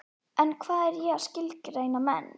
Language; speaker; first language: Icelandic; native; Icelandic